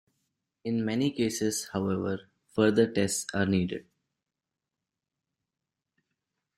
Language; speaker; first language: English; non-native, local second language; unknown